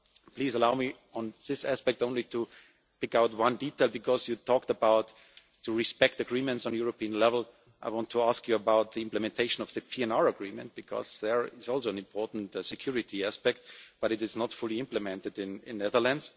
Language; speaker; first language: English; non-native, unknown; German